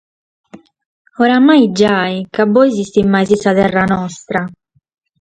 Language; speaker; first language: Sardinian; native; Sardinian